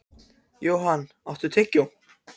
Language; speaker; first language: Icelandic; non-native, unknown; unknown